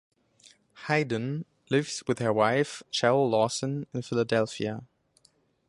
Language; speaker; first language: English; non-native, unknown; German